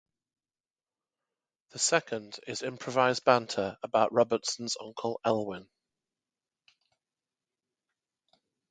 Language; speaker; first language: English; native; English